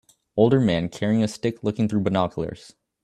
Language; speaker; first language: English; native; English